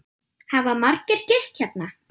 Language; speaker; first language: Icelandic; non-native, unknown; German